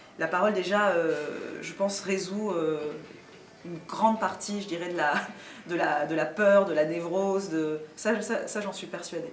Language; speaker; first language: French; early bilingual, other home language; Arabic